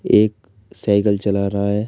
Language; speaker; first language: Hindi; native; Hindi